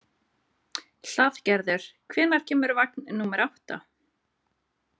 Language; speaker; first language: Icelandic; native; Icelandic